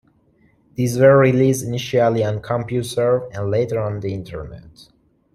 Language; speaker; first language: English; non-native, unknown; Persian